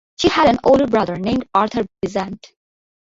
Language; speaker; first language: English; non-native, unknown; Bangla